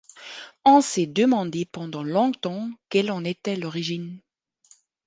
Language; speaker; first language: French; non-native, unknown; German